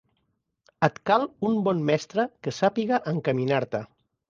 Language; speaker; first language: Catalan; native; Catalan